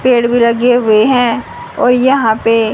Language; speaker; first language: Hindi; native; Hindi